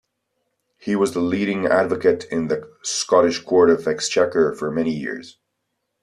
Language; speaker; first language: English; native; English